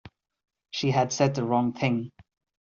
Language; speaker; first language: English; non-native, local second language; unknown